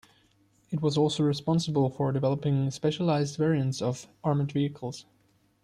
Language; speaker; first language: English; non-native, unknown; German